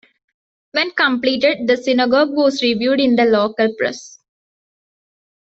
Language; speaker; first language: English; non-native, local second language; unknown